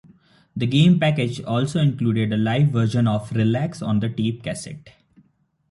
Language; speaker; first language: English; non-native, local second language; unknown